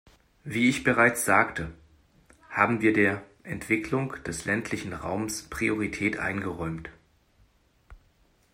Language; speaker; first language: German; native; German